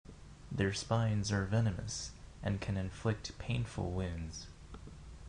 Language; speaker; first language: English; non-native, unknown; Japanese